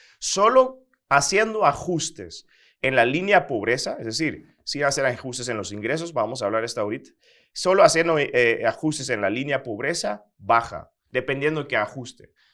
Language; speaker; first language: Spanish; non-native, fluent; Dutch